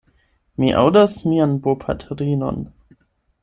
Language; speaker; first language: Esperanto; non-native, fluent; German